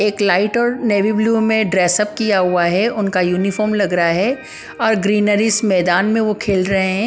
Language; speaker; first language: Hindi; non-native, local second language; Punjabi